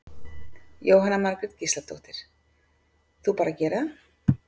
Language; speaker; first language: Icelandic; native; Icelandic